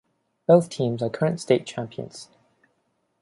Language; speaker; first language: English; non-native, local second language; Cantonese